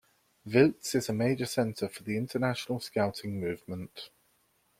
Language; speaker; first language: English; native; English